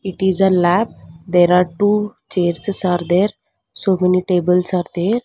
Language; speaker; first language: English; non-native, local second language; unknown